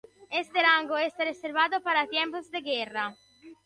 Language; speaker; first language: Spanish; non-native, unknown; Italian